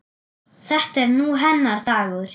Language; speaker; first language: Icelandic; non-native, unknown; German